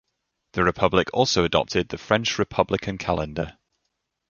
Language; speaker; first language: English; native; English